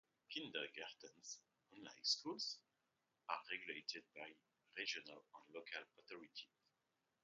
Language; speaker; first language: English; non-native, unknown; French